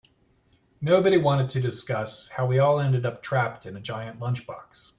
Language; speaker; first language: English; native; English